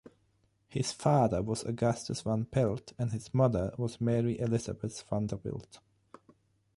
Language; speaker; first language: English; non-native, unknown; German